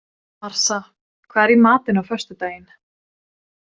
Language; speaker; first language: Icelandic; non-native, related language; Swedish